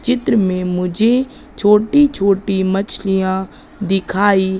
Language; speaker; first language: Hindi; native; Hindi